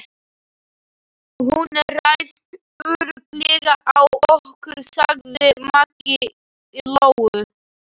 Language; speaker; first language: Icelandic; non-native, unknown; Slovak